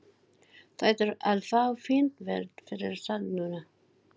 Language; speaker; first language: Icelandic; non-native, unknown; Filipino